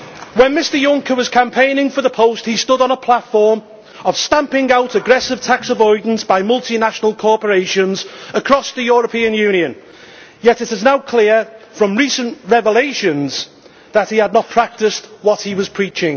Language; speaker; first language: English; native; English